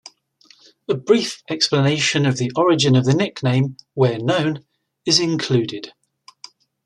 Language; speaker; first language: English; native; English